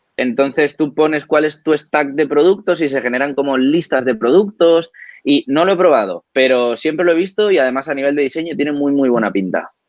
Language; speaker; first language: Spanish; native; Spanish